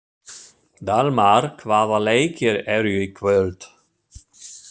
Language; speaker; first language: Icelandic; non-native, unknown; German